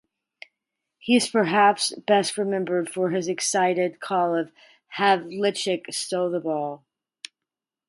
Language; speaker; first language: English; native; English